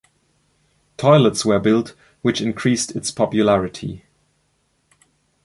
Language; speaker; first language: English; non-native, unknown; German